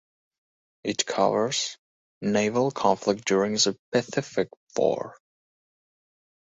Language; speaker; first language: English; non-native, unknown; Uzbek